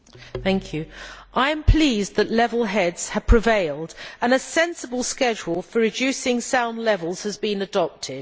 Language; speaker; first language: English; native; English